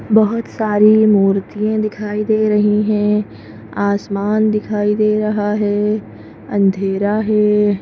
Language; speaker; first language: Hindi; native; Hindi